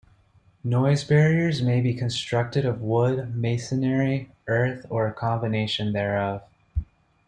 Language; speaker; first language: English; native; English